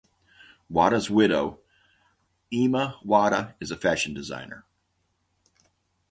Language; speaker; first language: English; native; English